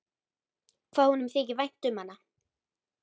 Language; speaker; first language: Icelandic; native; Icelandic